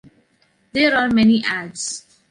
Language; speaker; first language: English; non-native, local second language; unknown